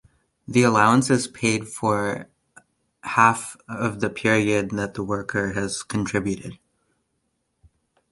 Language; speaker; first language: English; native; English